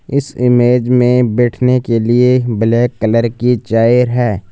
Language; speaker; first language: Hindi; non-native, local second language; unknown